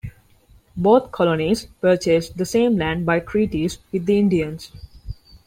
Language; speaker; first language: English; non-native, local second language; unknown